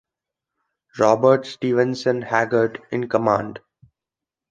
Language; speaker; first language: English; non-native, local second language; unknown